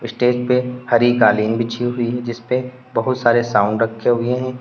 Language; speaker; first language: Hindi; native; Hindi